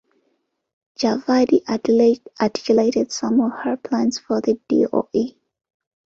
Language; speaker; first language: English; non-native, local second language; Ganda